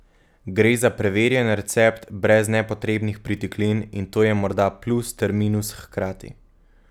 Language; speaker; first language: Slovenian; native; Slovenian